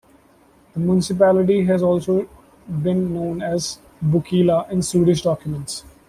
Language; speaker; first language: English; non-native, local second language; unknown